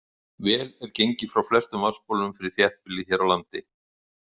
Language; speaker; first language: Icelandic; native; Icelandic